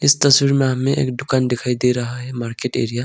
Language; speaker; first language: Hindi; early bilingual, other home language; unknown